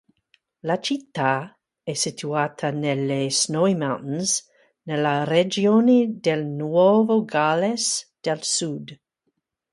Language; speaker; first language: Italian; non-native, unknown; English